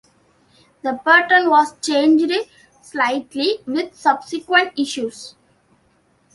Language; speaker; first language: English; non-native, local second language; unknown